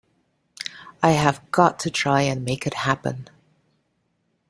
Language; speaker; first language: English; native; English